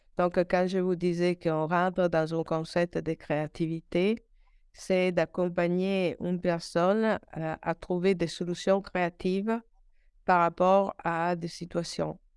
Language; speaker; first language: French; non-native, fluent; Italian